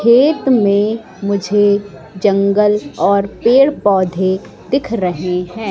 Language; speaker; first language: Hindi; native; Hindi